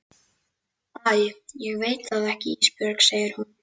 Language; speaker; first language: Icelandic; native; Icelandic